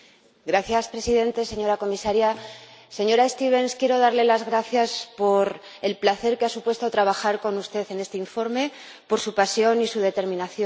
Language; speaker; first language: Spanish; native; Spanish